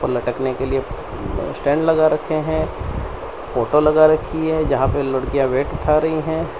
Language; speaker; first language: Hindi; non-native, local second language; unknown